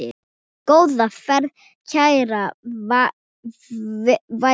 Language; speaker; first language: Icelandic; non-native, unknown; Thai